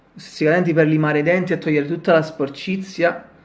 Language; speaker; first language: Italian; native; Italian